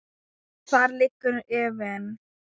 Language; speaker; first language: Icelandic; non-native, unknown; Thai